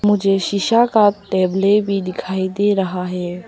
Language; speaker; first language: Hindi; non-native, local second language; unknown